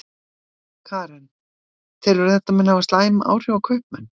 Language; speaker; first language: Icelandic; native; Icelandic